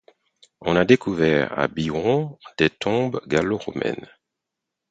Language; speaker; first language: French; non-native, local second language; Haitian Creole